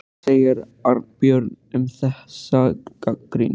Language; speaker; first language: Icelandic; native; Icelandic